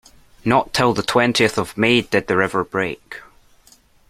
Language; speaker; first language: English; native; English